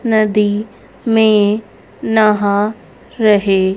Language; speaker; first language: Hindi; native; Hindi